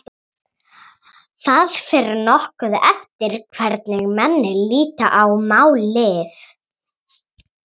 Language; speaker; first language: Icelandic; native; Icelandic